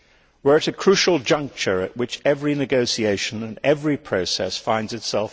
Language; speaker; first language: English; native; English